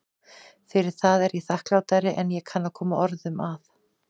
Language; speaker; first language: Icelandic; native; Icelandic